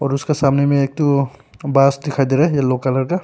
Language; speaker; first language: Hindi; non-native, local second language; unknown